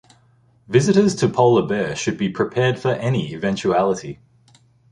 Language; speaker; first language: English; native; English